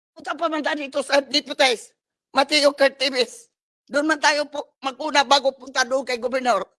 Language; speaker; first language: Filipino; non-native, local second language; Cebuano